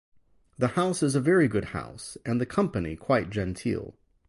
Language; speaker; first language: English; native; English